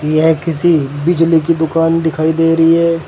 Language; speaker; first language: Hindi; native; Hindi